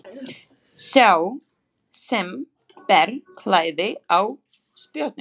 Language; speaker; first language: Icelandic; non-native, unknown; Slovak